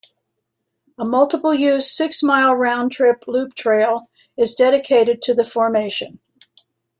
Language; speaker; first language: English; native; English